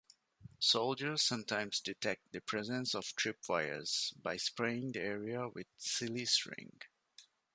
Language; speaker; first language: English; non-native, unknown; Divehi